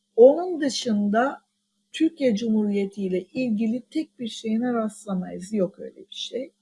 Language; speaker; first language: Turkish; non-native, local second language; Armenian